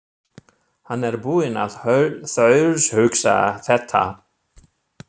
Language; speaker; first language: Icelandic; non-native, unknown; German